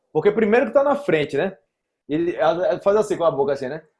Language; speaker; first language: Portuguese; native; Portuguese